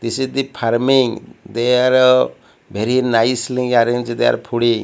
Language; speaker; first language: English; non-native, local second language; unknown